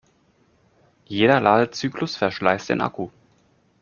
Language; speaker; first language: German; native; German